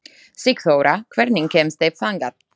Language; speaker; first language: Icelandic; non-native, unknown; Slovak